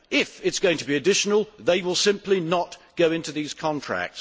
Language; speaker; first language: English; native; English